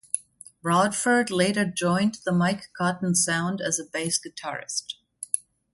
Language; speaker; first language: English; non-native, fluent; German